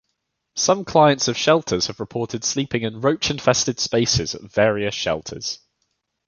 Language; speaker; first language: English; native; English